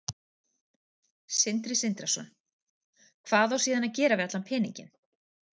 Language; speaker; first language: Icelandic; native; Icelandic